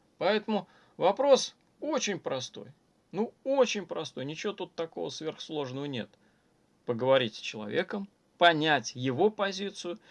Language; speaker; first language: Russian; native; Russian